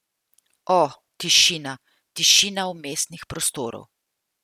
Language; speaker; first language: Slovenian; native; Slovenian